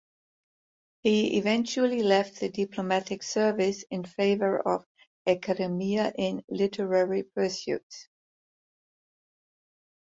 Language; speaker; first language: English; non-native, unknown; German